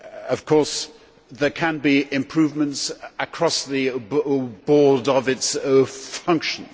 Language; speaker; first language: English; native; English